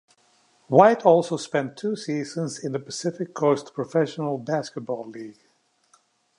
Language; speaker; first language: English; native; English